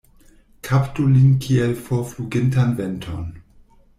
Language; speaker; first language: Esperanto; non-native, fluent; German